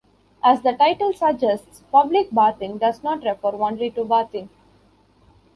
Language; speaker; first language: English; non-native, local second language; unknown